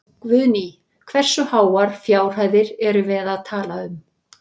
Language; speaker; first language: Icelandic; native; Icelandic